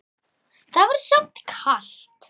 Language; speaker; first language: Icelandic; native; Icelandic